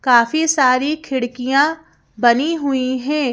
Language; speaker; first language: Hindi; native; Hindi